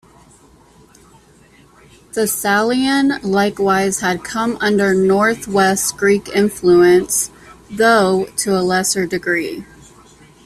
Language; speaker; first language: English; native; English